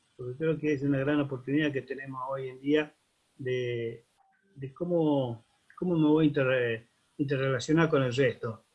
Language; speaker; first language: Spanish; native; Spanish